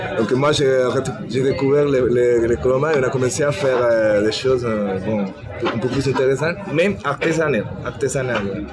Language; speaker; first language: French; non-native, learner; Spanish